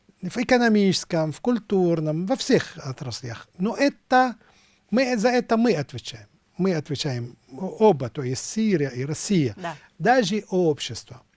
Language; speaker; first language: Russian; non-native, fluent; Arabic